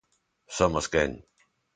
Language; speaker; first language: Galician; non-native, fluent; Spanish